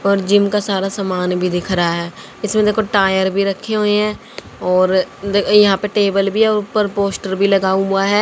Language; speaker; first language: Hindi; native; Hindi